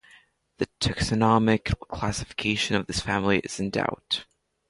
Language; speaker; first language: English; non-native, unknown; Latvian